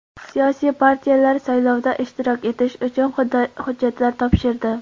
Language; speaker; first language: Uzbek; non-native, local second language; Kara-Kalpak